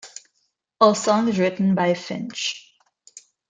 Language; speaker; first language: English; non-native, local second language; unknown